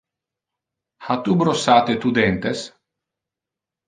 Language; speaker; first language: Interlingua; non-native, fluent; Italian